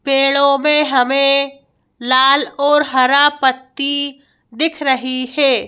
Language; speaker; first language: Hindi; native; Hindi